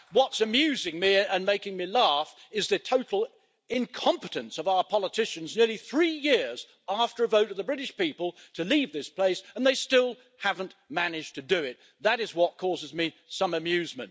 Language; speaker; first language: English; native; English